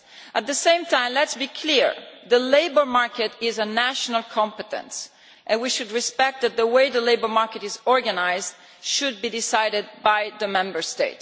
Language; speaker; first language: English; non-native, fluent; Italian